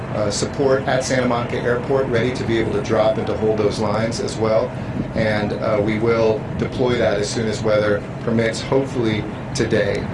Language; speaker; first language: English; native; English